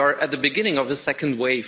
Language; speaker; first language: English; non-native, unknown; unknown